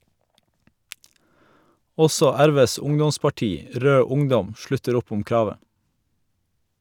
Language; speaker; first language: Norwegian; native; Norwegian